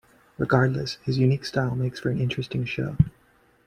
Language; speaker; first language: English; native; English